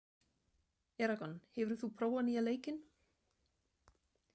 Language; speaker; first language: Icelandic; non-native, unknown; German